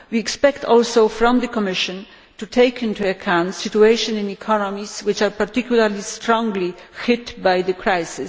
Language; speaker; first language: English; non-native, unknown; Polish